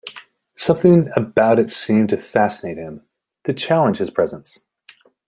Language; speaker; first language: English; native; English